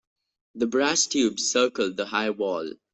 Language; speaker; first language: English; non-native, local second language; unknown